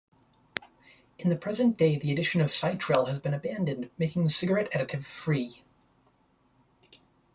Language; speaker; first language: English; native; English